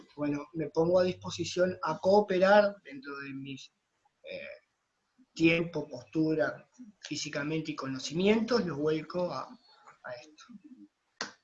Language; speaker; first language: Spanish; native; Spanish